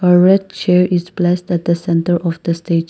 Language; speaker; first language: English; non-native, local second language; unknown